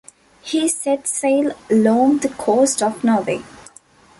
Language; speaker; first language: English; non-native, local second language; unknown